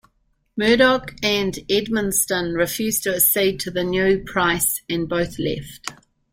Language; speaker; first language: English; native; English